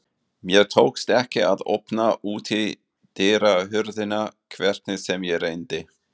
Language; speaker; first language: Icelandic; non-native, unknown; German